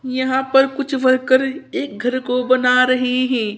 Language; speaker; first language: Hindi; native; Hindi